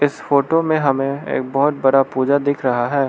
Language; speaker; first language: Hindi; non-native, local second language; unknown